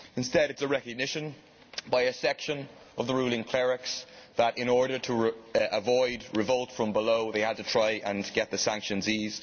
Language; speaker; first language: English; native; English